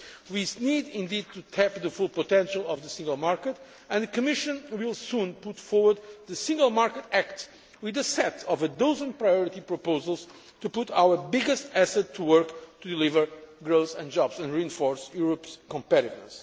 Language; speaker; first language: English; non-native, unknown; Portuguese